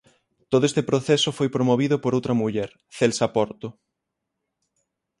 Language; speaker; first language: Galician; native; Galician